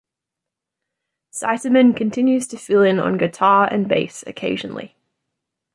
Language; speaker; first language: English; native; English